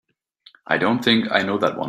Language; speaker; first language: English; native; English